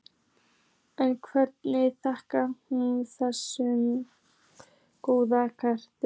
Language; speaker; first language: Icelandic; native; Icelandic